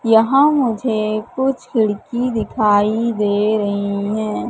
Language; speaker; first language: Hindi; native; Hindi